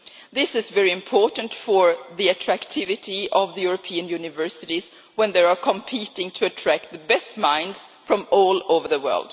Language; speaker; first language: English; non-native, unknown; Swedish